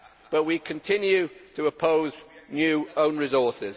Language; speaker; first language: English; native; English